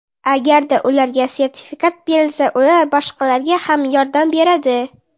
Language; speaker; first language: Uzbek; non-native, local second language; Kara-Kalpak